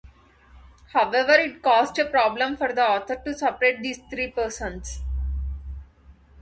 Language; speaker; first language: English; non-native, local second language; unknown